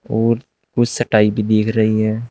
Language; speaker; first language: Hindi; native; Hindi